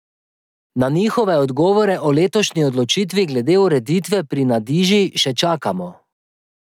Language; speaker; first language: Slovenian; native; Slovenian